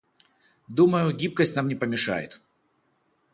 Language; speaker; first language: Russian; non-native, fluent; Georgian